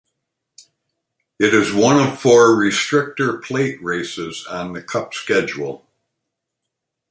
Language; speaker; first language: English; native; English